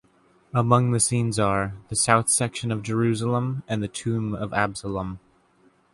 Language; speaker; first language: English; native; English